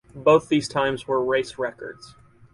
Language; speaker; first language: English; native; English